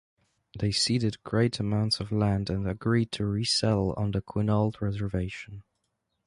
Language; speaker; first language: English; non-native, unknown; Polish